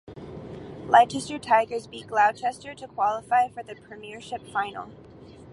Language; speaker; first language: English; native; English